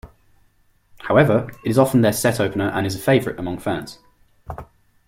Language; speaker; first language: English; non-native, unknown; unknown